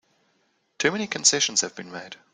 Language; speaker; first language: English; native; English